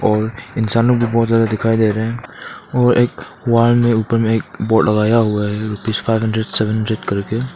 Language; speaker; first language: Hindi; non-native, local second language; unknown